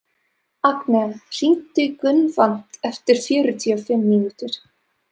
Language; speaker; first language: Icelandic; non-native, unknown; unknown